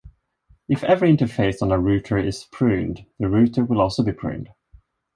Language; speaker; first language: English; non-native, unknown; Swedish